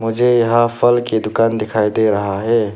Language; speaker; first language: Hindi; non-native, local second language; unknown